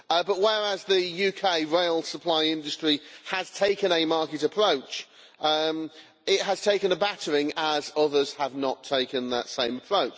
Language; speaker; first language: English; native; English